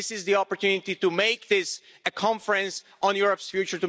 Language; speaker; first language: English; non-native, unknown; Slovak